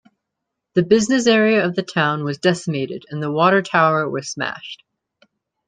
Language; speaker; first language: English; native; English